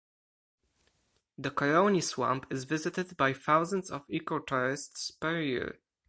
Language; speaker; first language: English; non-native, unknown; Polish